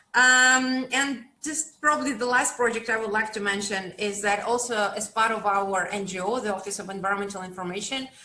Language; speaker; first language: English; non-native, fluent; Russian